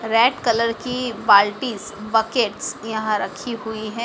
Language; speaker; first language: Hindi; native; Hindi